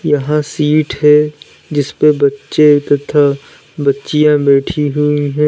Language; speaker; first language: Hindi; native; Hindi